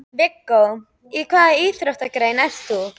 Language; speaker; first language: Icelandic; native; Icelandic